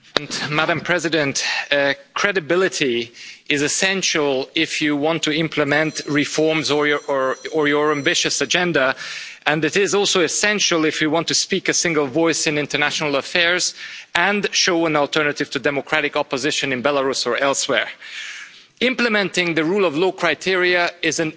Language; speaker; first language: English; non-native, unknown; Hungarian